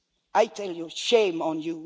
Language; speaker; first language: English; non-native, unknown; Swedish